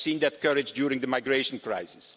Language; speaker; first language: English; non-native, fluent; Dutch